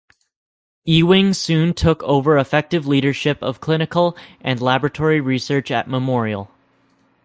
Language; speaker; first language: English; native; English